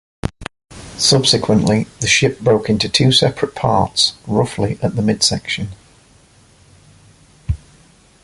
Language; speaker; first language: English; native; English